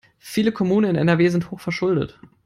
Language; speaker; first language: English; non-native, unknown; German